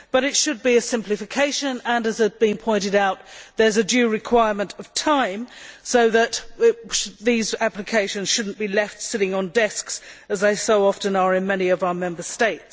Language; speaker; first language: English; native; English